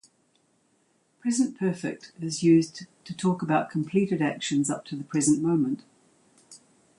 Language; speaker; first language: English; native; English